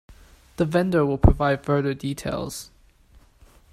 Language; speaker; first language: English; non-native, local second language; Cantonese